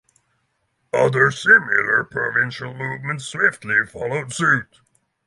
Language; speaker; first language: English; non-native, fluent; Norwegian